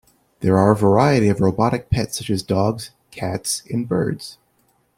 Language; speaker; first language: English; native; English